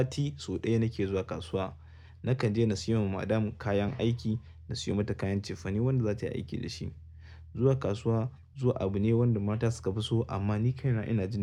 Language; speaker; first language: Hausa; native; Hausa